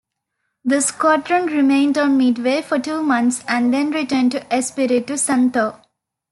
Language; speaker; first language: English; non-native, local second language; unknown